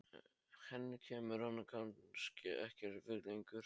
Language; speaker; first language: Icelandic; non-native, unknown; Polish